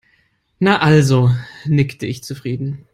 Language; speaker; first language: English; non-native, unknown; German